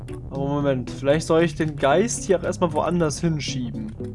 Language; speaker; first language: German; native; German